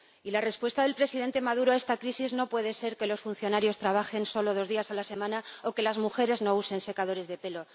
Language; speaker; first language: Spanish; native; Spanish